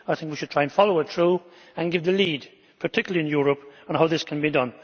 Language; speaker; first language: English; native; English